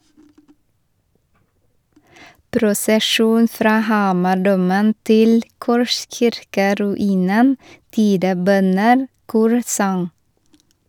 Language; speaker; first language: Norwegian; non-native, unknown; Vietnamese